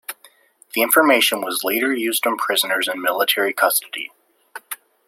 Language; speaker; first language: English; native; English